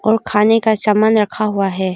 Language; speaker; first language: Hindi; non-native, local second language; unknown